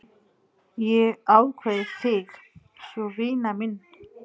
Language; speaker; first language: Icelandic; non-native, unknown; Nepali